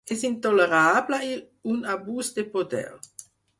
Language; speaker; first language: Catalan; non-native, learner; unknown